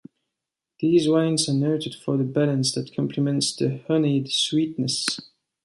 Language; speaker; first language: English; non-native, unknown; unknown